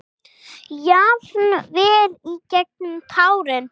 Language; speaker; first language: Icelandic; non-native, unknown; English